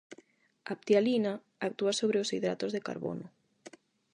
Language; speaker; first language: Galician; non-native, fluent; Spanish